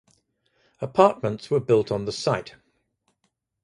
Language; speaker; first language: English; native; English